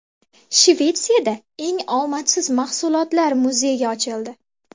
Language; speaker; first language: Uzbek; native; Uzbek